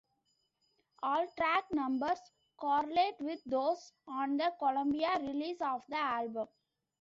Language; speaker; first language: English; non-native, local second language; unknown